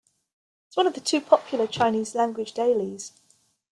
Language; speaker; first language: English; native; English